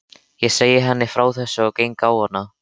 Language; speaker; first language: Icelandic; native; Icelandic